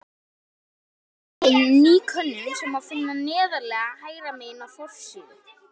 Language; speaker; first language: Icelandic; native; Icelandic